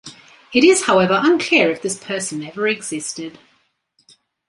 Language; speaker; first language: English; native; English